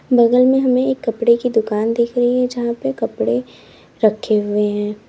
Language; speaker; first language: Hindi; native; Hindi